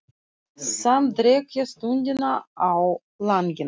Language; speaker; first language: Icelandic; non-native, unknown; Russian